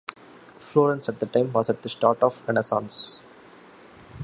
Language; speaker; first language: English; non-native, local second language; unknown